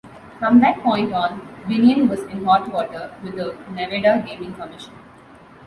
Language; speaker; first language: English; non-native, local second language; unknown